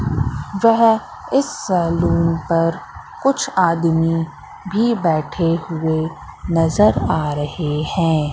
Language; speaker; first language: Hindi; native; Hindi